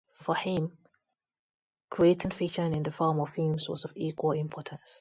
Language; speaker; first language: English; non-native, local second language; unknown